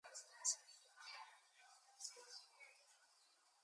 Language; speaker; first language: English; native; English